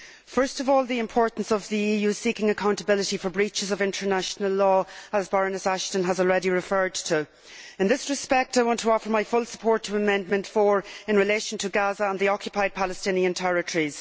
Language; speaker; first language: English; native; English